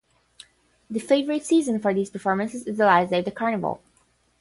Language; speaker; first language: English; non-native, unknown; Portuguese